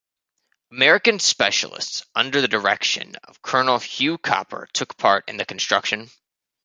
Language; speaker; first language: English; native; English